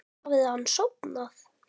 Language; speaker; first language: Icelandic; native; Icelandic